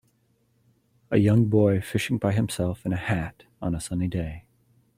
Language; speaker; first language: English; native; English